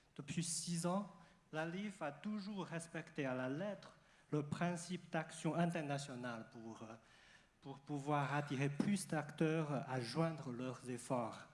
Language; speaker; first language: French; non-native, fluent; Chinese